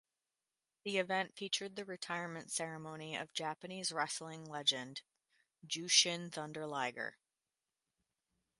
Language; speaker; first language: English; native; English